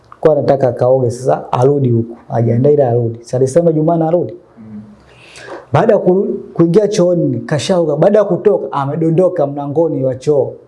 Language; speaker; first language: Swahili; native; Swahili